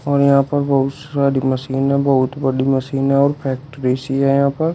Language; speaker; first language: Hindi; native; Hindi